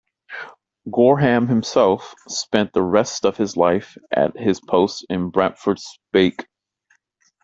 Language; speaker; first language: English; native; English